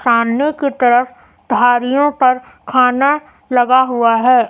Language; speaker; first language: Hindi; native; Hindi